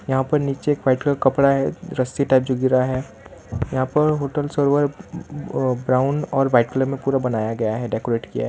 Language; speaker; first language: Hindi; non-native, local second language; Gujarati